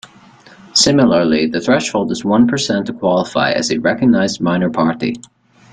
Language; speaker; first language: English; native; English